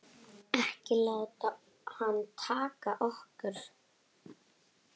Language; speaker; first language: Icelandic; native; Icelandic